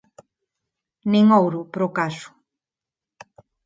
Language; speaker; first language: Galician; non-native, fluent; Spanish